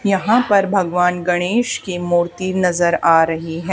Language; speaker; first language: Hindi; native; Hindi